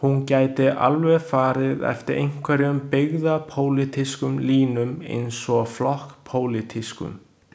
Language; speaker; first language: Icelandic; non-native, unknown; Chinese